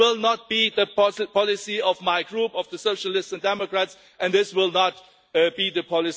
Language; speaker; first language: English; non-native, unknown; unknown